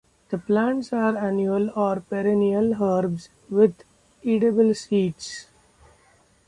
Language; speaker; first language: English; non-native, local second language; Marathi